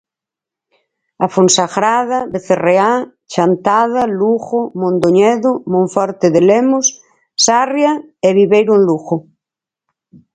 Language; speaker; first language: Galician; native; Galician